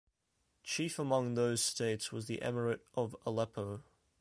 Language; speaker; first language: English; native; English